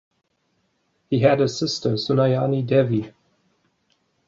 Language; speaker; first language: English; non-native, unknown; German